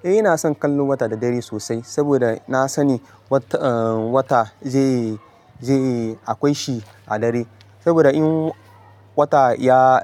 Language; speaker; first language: Hausa; non-native, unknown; Yoruba